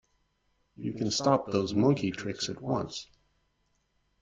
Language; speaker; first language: English; native; English